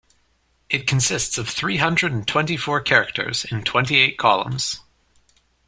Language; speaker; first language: English; native; English